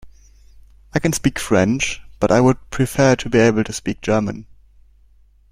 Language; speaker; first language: English; non-native, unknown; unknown